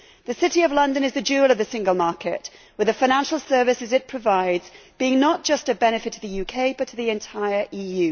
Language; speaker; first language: English; native; English